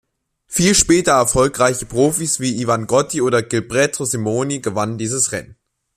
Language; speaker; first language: German; native; German